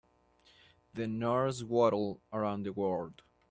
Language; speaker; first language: English; native; English